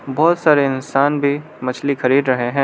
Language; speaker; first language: Hindi; non-native, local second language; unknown